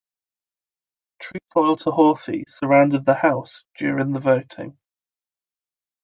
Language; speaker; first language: English; native; English